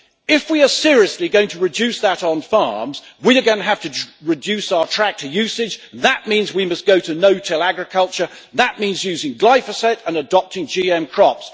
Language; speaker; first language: English; native; English